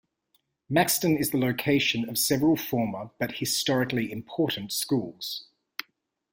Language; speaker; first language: English; native; English